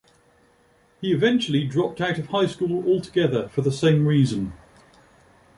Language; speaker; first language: English; native; English